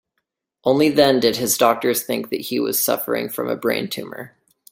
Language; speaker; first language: English; native; English